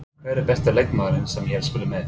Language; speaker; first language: Icelandic; non-native, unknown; English